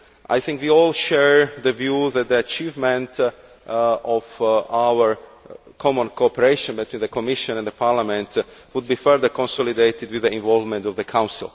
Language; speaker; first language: English; non-native, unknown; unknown